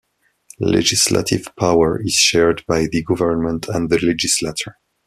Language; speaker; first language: English; non-native, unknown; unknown